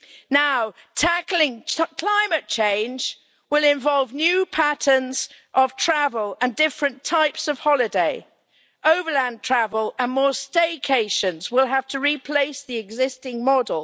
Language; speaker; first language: English; native; English